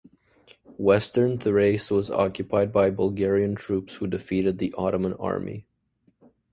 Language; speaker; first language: English; native; English